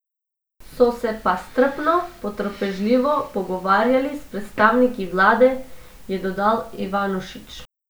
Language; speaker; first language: Slovenian; non-native, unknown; Macedonian